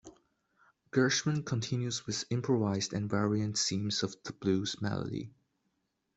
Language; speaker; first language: English; non-native, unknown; Chinese